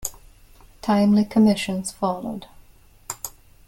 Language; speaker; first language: English; native; English